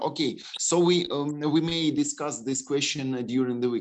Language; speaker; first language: English; non-native, learner; Russian